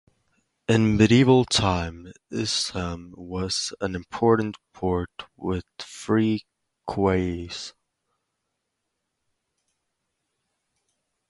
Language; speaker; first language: English; native; English